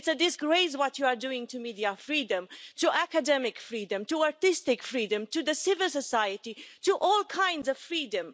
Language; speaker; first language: English; non-native, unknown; Romanian